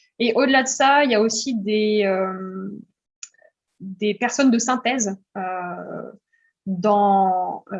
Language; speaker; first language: French; early bilingual, heritage; French